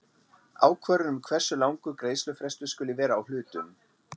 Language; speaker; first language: Icelandic; non-native, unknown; German